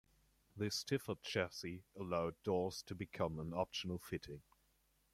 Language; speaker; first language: English; non-native, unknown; German